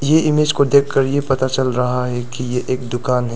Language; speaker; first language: Hindi; non-native, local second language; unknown